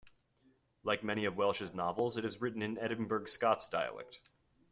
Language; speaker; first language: English; native; English